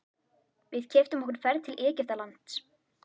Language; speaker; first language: Icelandic; native; Icelandic